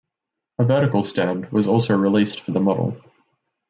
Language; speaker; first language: English; native; English